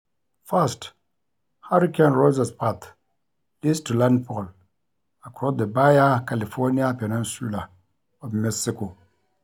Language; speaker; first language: English; non-native, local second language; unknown